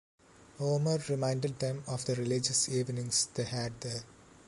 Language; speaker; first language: English; non-native, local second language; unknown